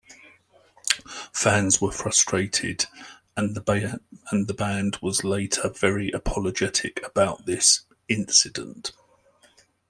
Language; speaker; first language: English; native; English